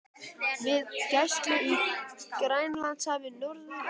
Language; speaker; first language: Icelandic; native; Icelandic